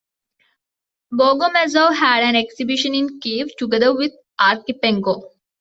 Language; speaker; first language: English; non-native, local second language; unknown